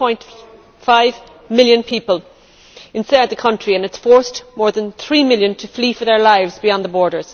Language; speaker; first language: English; native; English